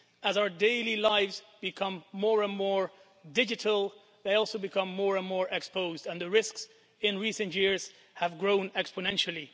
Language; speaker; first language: English; non-native, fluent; Dutch